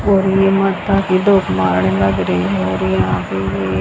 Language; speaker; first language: Hindi; native; Hindi